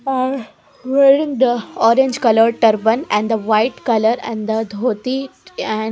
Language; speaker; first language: English; non-native, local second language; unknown